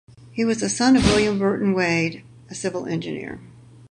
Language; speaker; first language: English; native; English